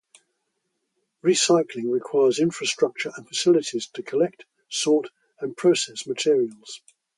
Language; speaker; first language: English; native; English